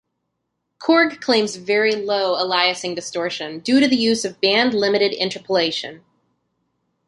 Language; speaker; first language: English; native; English